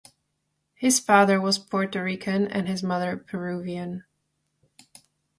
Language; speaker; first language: English; non-native, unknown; Czech